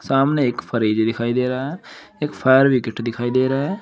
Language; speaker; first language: Hindi; native; Hindi